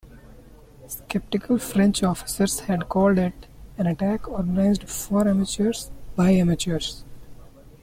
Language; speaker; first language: English; non-native, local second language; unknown